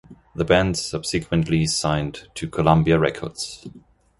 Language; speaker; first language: English; non-native, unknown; German